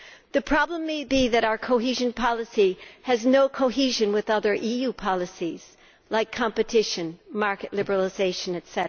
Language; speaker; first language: English; native; English